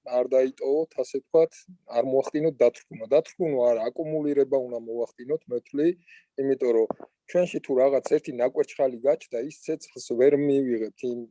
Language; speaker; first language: Georgian; native; Georgian